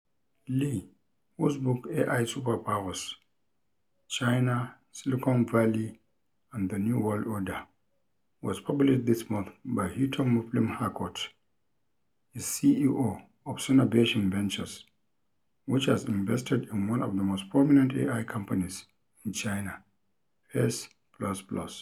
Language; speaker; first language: English; non-native, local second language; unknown